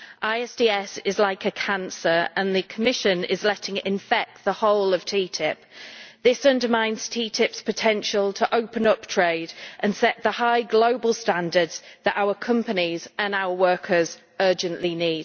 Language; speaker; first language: English; native; English